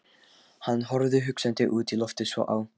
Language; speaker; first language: Icelandic; non-native, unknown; Lithuanian